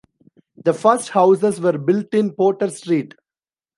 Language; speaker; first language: English; non-native, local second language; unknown